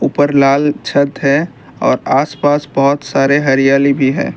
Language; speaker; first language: Hindi; non-native, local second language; Assamese